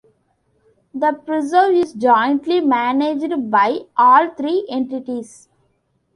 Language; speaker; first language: English; non-native, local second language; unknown